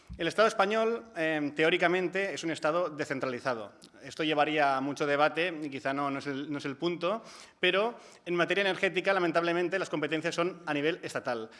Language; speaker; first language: Spanish; non-native, local second language; Catalan